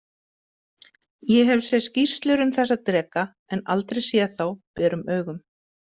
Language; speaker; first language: Icelandic; native; Icelandic